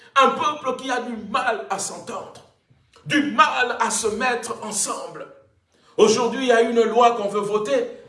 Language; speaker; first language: French; non-native, local second language; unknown